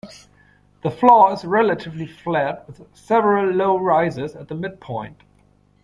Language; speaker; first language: English; non-native, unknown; German